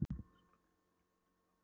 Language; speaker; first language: Icelandic; non-native, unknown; Polish